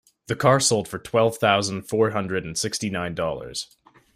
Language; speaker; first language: English; native; English